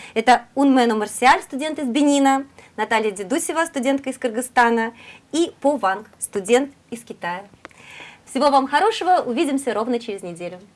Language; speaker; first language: Russian; native; Russian